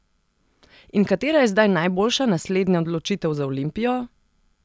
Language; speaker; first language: Slovenian; non-native, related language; Serbian